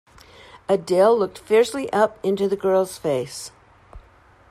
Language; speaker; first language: English; native; English